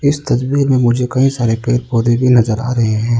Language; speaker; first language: Hindi; non-native, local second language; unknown